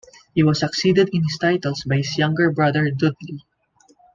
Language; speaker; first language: English; non-native, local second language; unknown